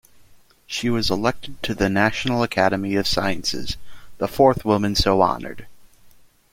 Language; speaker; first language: English; native; English